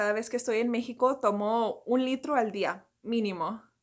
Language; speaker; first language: Spanish; early bilingual, heritage; Spanish